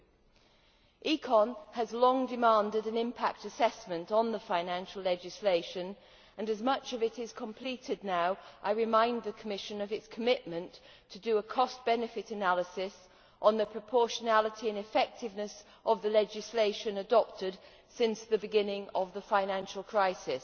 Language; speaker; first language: English; native; English